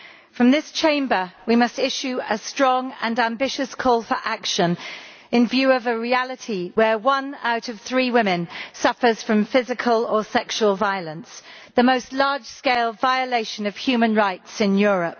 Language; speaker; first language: English; native; English